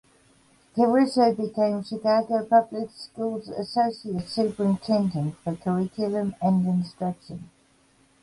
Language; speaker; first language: English; native; English